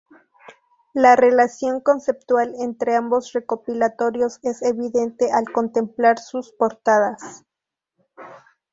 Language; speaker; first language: Spanish; native; Spanish